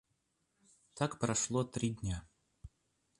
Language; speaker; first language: Russian; native; Russian